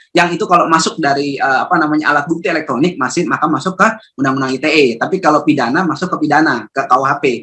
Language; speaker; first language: Indonesian; native; Indonesian